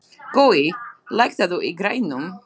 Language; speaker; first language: Icelandic; non-native, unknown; Slovak